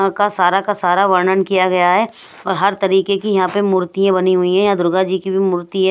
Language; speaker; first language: Hindi; non-native, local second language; Punjabi